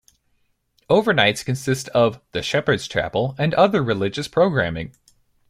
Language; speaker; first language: English; native; English